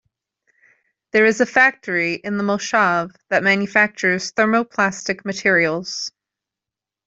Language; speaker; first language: English; native; English